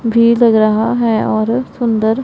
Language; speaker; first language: Hindi; non-native, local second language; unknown